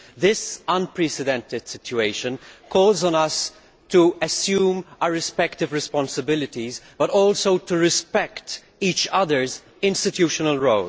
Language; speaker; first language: English; non-native, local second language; Maltese